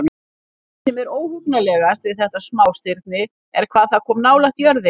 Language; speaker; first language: Icelandic; native; Icelandic